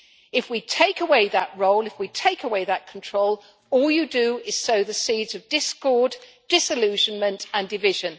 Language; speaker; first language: English; native; English